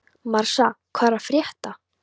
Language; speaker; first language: Icelandic; non-native, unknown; Polish